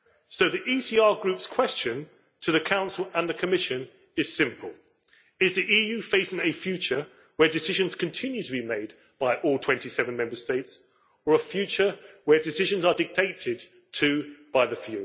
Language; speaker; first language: English; native; English